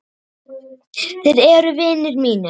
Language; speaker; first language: Icelandic; native; Icelandic